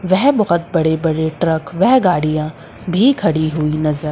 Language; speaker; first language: Hindi; native; Hindi